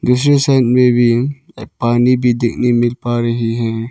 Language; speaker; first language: Hindi; non-native, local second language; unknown